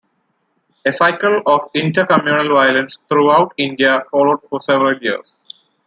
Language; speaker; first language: English; non-native, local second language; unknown